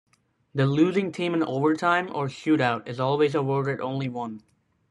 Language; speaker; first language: English; native; English